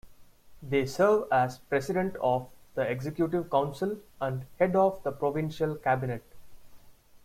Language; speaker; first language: English; non-native, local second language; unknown